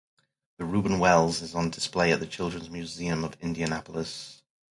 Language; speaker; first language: English; native; English